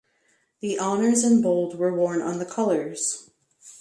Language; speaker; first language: English; native; English